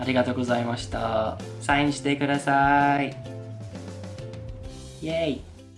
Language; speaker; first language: Japanese; non-native, learner; English